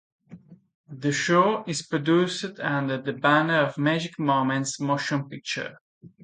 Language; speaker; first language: English; non-native, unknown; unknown